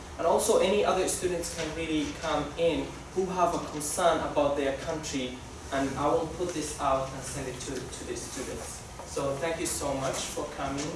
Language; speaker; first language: English; non-native, local second language; Somali